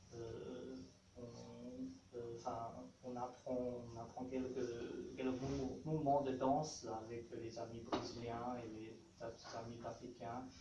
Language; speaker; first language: French; non-native, learner; Chinese